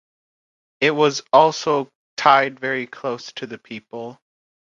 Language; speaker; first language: English; native; English